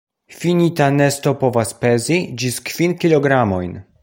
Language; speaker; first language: Esperanto; non-native, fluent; Polish